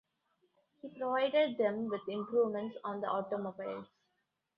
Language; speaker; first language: English; non-native, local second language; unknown